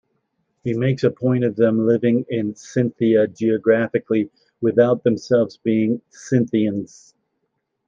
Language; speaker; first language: English; native; English